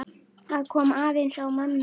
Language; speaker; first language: Icelandic; native; Icelandic